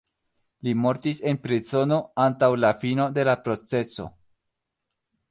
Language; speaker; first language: Esperanto; non-native, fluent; Spanish